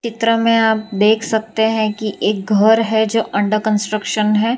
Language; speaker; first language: Hindi; non-native, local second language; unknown